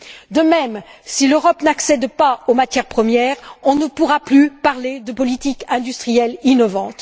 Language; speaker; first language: French; native; French